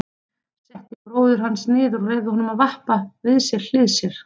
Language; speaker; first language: Icelandic; native; Icelandic